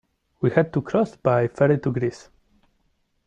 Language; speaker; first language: English; non-native, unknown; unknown